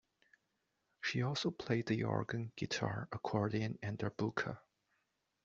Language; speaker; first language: English; non-native, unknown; Chinese